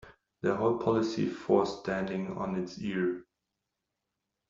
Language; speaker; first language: English; native; English